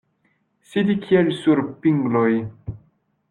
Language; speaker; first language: Esperanto; non-native, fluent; French